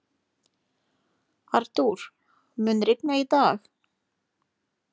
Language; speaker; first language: Icelandic; non-native, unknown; Lithuanian